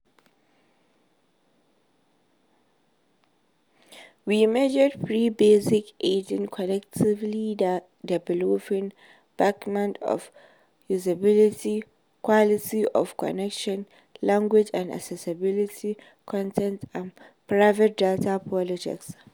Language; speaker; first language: English; non-native, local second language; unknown